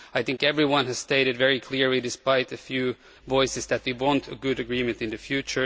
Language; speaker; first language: English; non-native, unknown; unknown